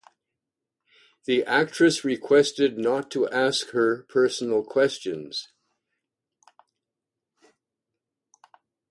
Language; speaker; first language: English; native; English